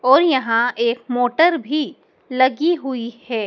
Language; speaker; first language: Hindi; native; Hindi